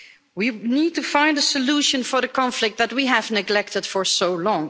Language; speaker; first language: English; non-native, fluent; Dutch